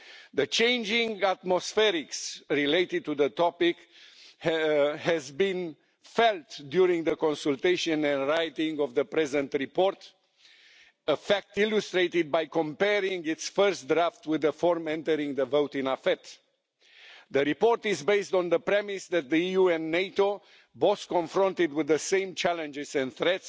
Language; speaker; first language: English; non-native, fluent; Romanian